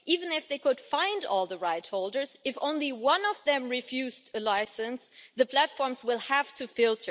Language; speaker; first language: English; non-native, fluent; German